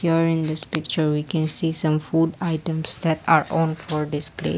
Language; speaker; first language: English; non-native, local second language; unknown